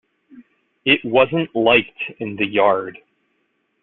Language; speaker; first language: English; native; English